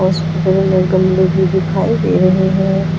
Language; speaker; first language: Hindi; native; Hindi